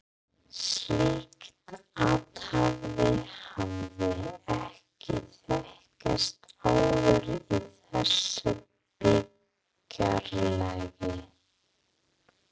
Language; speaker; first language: Icelandic; non-native, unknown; English